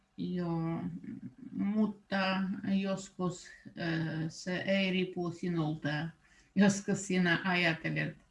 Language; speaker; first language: Finnish; non-native, learner; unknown